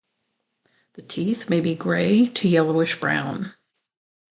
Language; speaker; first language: English; native; English